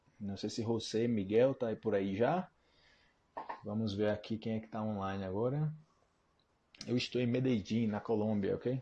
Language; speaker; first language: Portuguese; native; Portuguese